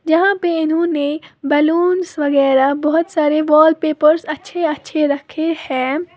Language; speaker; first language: Hindi; native; Hindi